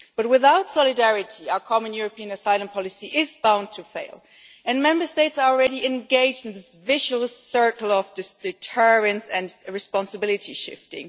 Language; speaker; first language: English; non-native, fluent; German